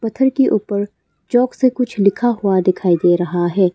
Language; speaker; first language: Hindi; non-native, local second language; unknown